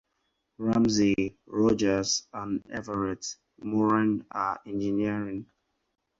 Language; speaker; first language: English; non-native, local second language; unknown